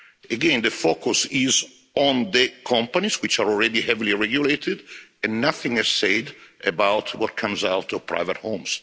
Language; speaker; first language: English; non-native, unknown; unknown